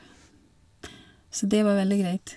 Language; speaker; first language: Norwegian; non-native, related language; Swedish